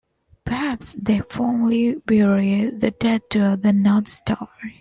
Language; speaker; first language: English; non-native, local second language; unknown